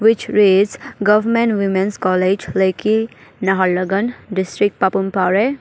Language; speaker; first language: English; non-native, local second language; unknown